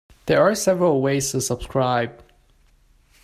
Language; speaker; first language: English; non-native, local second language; Cantonese